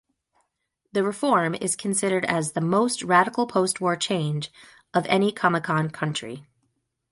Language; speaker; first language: English; native; English